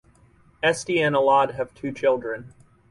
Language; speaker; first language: English; native; English